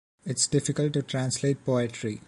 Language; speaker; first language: English; non-native, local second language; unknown